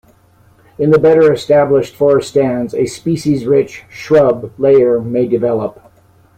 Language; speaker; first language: English; native; English